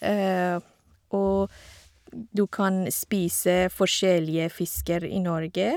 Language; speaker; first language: Norwegian; non-native, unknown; Persian